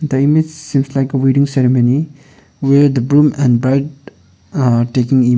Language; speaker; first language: English; non-native, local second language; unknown